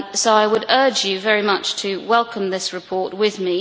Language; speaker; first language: English; native; English